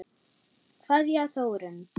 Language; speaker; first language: Icelandic; non-native, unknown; German